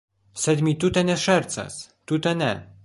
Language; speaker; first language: Esperanto; non-native, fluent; Polish